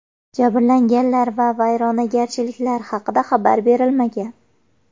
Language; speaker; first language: Uzbek; native; Uzbek